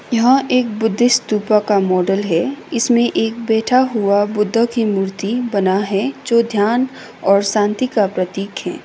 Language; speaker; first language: Hindi; non-native, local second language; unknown